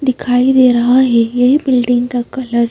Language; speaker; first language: Hindi; native; Hindi